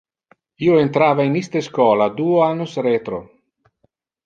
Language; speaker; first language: Interlingua; non-native, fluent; Italian